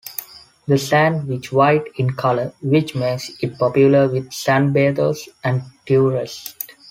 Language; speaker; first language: English; non-native, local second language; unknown